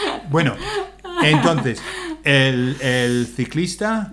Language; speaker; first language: Spanish; non-native, fluent; English